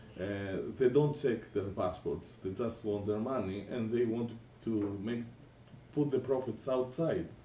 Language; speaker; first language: English; non-native, fluent; Greek